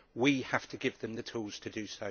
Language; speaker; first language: English; native; English